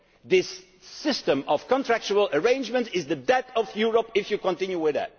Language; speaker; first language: English; non-native, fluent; Dutch